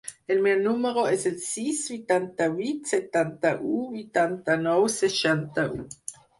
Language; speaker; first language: Catalan; non-native, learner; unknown